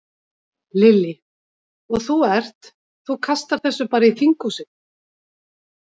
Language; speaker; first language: Icelandic; native; Icelandic